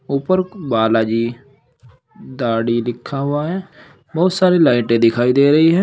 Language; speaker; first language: Hindi; native; Hindi